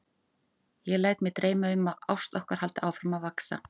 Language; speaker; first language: Icelandic; native; Icelandic